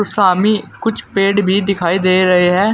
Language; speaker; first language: Hindi; native; Hindi